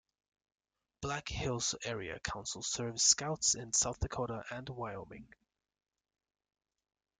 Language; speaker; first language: English; native; English